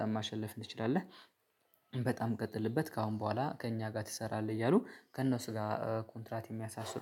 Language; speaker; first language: Amharic; native; Amharic